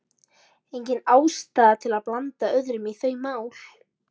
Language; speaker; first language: Icelandic; native; Icelandic